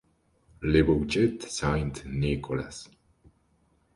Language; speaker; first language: Spanish; native; Spanish